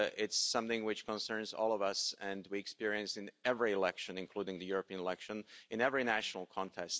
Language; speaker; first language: English; non-native, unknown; Slovak